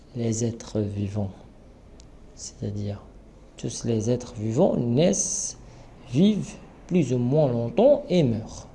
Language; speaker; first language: French; non-native, local second language; Arabic